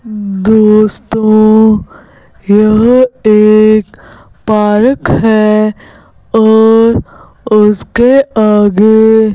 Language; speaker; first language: Hindi; non-native, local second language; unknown